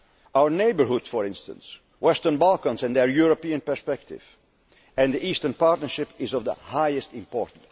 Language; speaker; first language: English; non-native, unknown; Dutch